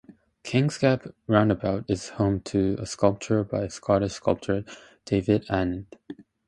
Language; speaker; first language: English; native; English